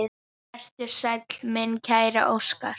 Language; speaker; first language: Icelandic; native; Icelandic